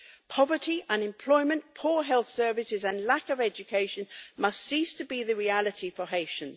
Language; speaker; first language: English; native; English